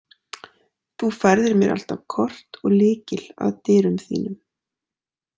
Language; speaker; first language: Icelandic; native; Icelandic